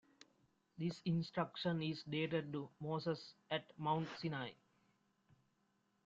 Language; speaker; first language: English; non-native, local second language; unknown